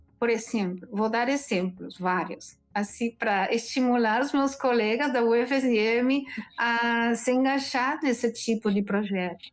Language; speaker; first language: Portuguese; non-native, fluent; Spanish